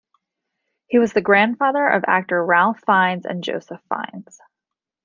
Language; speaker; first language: English; native; English